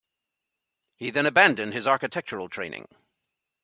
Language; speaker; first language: English; native; English